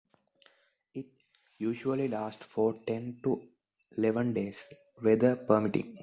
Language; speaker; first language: English; non-native, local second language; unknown